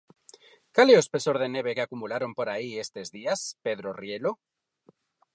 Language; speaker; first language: Galician; non-native, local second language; Spanish